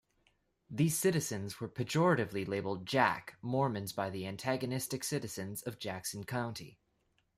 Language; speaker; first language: English; native; English